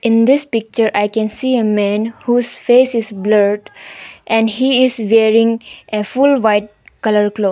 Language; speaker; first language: English; non-native, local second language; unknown